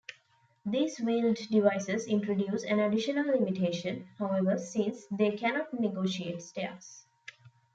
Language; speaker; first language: English; non-native, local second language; Tamil